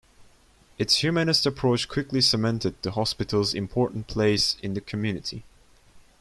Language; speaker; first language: English; non-native, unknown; Turkish